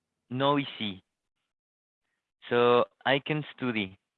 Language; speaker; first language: English; non-native, learner; Spanish